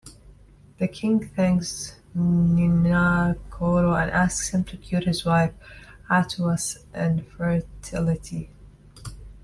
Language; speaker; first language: English; native; English